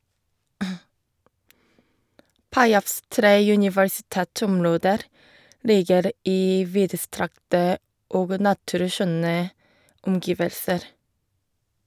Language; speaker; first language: Norwegian; non-native, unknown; Korean